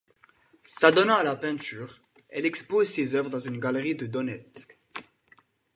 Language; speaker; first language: French; non-native, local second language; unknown